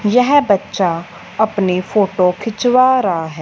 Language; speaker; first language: Hindi; non-native, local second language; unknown